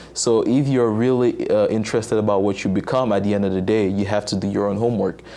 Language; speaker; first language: English; non-native, local second language; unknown